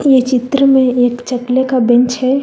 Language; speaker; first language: Hindi; non-native, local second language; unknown